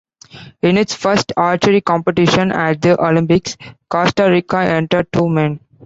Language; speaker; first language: English; non-native, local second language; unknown